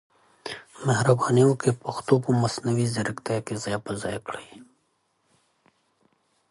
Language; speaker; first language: English; native; English